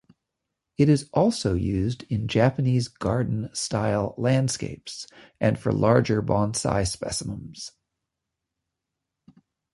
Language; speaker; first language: English; native; English